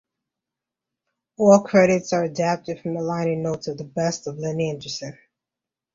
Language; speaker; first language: English; native; English